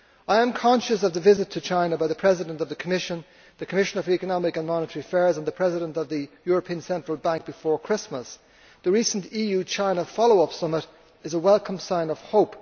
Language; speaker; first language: English; native; English